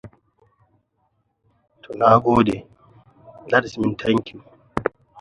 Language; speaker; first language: English; non-native, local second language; Hausa